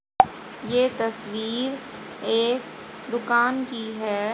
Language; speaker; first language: Hindi; native; Hindi